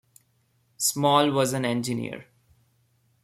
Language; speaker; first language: English; non-native, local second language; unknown